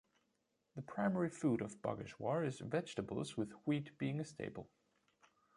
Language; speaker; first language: English; non-native, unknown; German